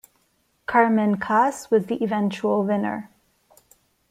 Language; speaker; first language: English; non-native, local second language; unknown